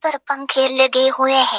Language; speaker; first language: Hindi; non-native, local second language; Bangla